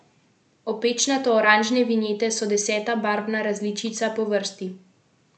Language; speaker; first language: Slovenian; native; Slovenian